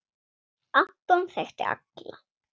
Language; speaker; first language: Icelandic; non-native, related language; Swedish